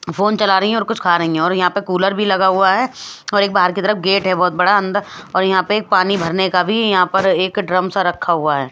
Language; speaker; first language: Hindi; native; Hindi